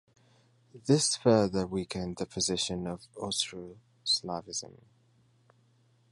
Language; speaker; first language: English; native; English